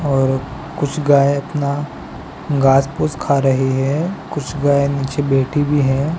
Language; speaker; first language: Hindi; non-native, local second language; Gujarati